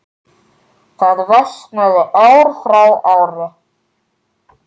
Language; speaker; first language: Icelandic; native; Icelandic